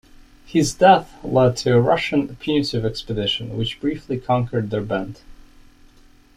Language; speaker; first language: English; native; English